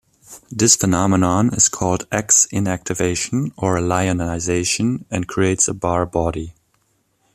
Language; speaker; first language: English; non-native, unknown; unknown